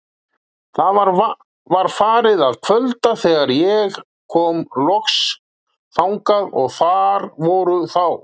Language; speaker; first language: Icelandic; native; Icelandic